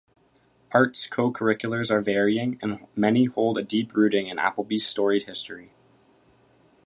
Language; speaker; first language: English; native; English